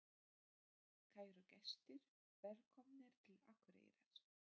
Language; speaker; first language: Icelandic; non-native, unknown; Polish